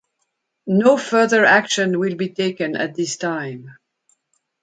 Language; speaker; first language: English; non-native, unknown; French